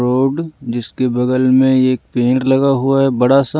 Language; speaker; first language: Hindi; native; Hindi